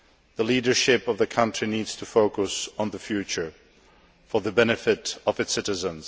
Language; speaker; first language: English; non-native, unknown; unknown